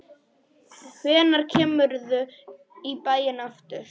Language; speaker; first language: Icelandic; non-native, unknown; Polish